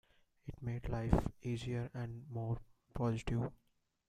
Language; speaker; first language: English; non-native, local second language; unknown